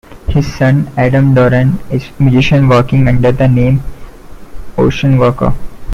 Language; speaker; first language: English; non-native, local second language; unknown